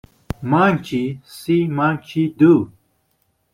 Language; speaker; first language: English; non-native, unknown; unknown